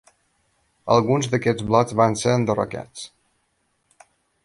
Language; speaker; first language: Catalan; native; Catalan